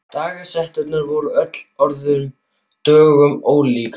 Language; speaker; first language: Icelandic; non-native, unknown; German